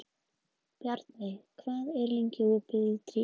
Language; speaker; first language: Icelandic; native; Icelandic